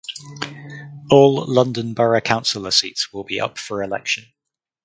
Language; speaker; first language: English; native; English